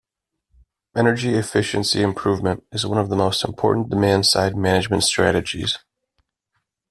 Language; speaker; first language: English; native; English